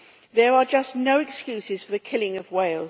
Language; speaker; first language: English; native; English